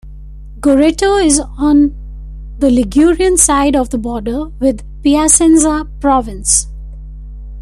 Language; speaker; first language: English; non-native, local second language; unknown